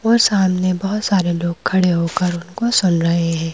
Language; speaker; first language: Hindi; native; Hindi